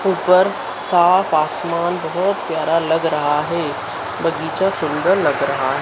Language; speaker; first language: Hindi; native; Hindi